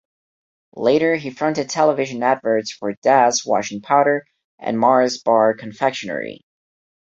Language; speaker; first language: English; non-native, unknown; Portuguese